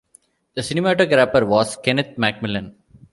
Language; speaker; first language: English; non-native, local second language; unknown